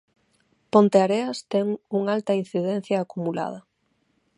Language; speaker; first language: Galician; non-native, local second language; Spanish